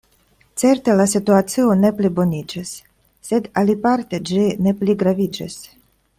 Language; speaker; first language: Esperanto; non-native, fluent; Russian